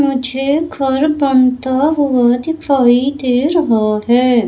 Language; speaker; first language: Hindi; native; Hindi